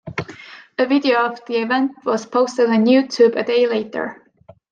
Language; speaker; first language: English; non-native, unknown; Estonian